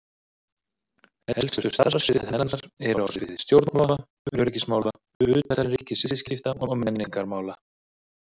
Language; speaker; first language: Icelandic; native; Icelandic